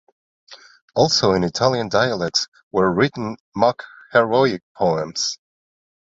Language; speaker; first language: English; non-native, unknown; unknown